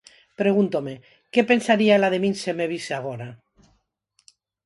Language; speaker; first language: Galician; non-native, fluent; Spanish